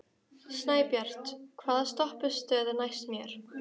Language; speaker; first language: Icelandic; native; Icelandic